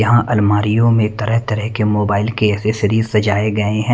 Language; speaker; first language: Hindi; non-native, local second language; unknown